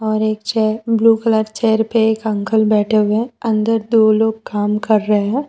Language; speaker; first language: Hindi; non-native, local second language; Gujarati